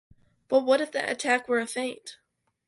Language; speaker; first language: English; native; English